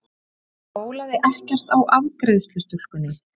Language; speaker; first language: Icelandic; native; Icelandic